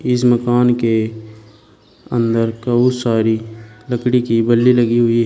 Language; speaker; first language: Hindi; native; Hindi